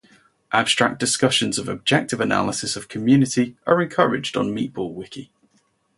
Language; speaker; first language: English; native; English